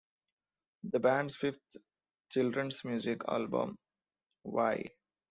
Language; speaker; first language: English; non-native, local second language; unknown